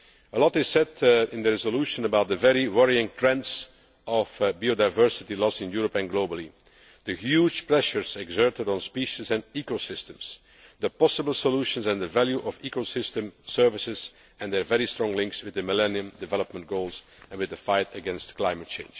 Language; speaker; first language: English; non-native, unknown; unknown